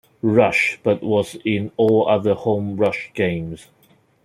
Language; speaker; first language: English; non-native, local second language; Cantonese